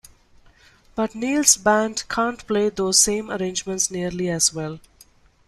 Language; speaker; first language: English; non-native, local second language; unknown